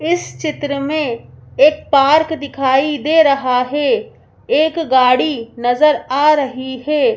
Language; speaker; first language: Hindi; native; Hindi